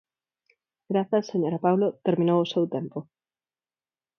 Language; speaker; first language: Galician; non-native, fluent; Spanish